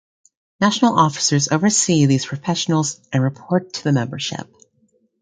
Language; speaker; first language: English; native; English